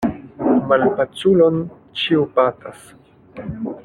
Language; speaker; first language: Esperanto; non-native, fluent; French